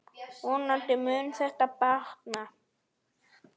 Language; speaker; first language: Icelandic; native; Icelandic